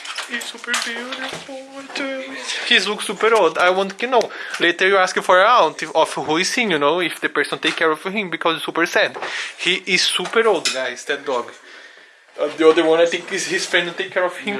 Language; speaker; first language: English; non-native, learner; Portuguese